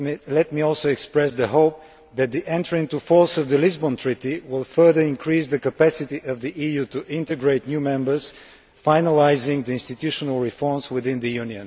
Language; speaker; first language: English; non-native, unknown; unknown